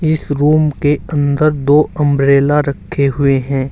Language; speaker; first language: Hindi; native; Hindi